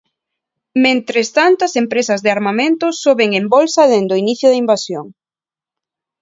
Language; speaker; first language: Galician; non-native, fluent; Spanish